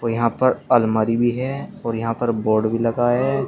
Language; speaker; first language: Hindi; native; Hindi